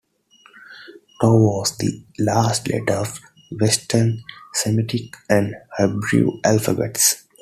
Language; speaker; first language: English; non-native, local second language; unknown